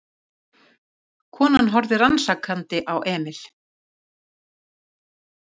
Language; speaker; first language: Icelandic; native; Icelandic